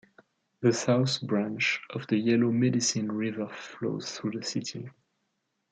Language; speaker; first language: English; non-native, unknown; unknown